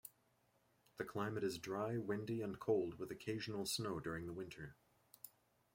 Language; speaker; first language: English; native; English